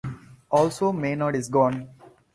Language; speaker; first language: English; non-native, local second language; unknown